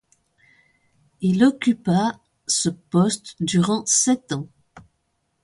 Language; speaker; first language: French; native; French